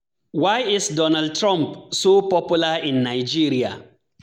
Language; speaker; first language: English; non-native, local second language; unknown